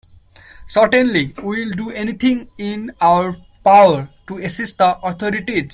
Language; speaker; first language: English; non-native, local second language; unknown